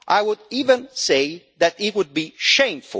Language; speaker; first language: English; non-native, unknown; Italian